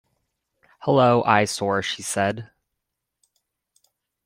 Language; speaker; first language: English; native; English